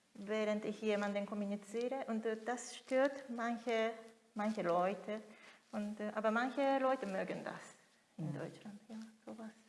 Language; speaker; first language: German; non-native, fluent; Japanese